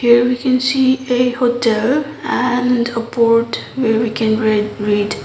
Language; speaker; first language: English; non-native, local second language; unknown